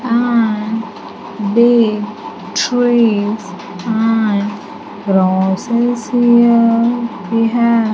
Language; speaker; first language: English; non-native, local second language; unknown